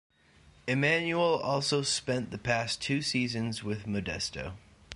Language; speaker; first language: English; native; English